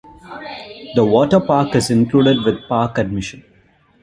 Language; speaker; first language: English; non-native, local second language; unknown